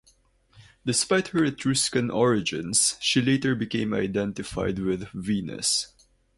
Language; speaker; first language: English; non-native, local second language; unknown